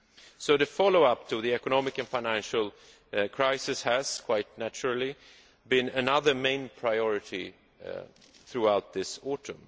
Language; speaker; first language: English; non-native, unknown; Swedish